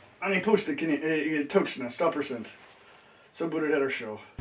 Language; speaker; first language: Russian; non-native, learner; English